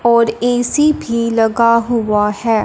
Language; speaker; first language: Hindi; non-native, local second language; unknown